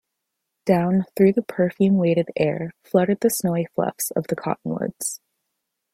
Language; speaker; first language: English; native; English